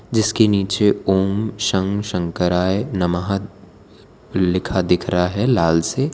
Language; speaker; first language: Hindi; non-native, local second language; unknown